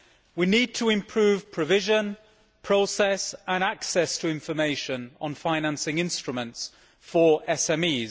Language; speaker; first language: English; native; English